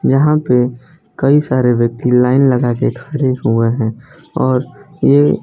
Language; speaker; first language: Hindi; non-native, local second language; Gujarati